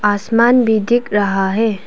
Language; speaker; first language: Hindi; non-native, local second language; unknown